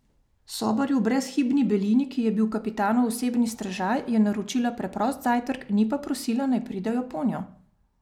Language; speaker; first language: Slovenian; native; Slovenian